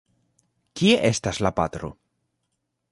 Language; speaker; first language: Esperanto; non-native, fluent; Spanish